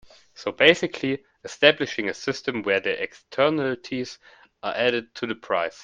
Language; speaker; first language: English; non-native, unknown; German